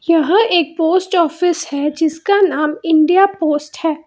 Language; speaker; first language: Hindi; non-native, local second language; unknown